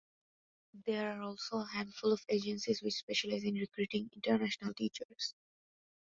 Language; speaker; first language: English; non-native, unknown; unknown